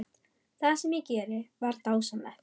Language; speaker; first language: Icelandic; non-native, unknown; German